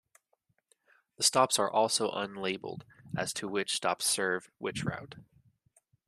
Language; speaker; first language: English; native; English